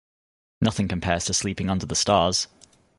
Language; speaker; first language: English; native; English